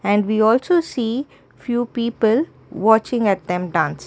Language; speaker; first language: English; non-native, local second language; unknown